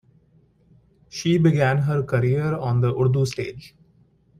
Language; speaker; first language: English; non-native, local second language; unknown